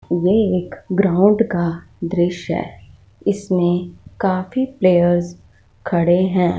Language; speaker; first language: Hindi; non-native, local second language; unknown